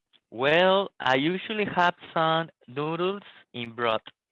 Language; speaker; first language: English; non-native, learner; Spanish